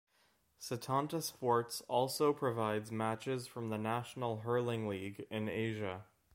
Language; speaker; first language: English; native; English